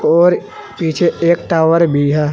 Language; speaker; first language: Hindi; native; Hindi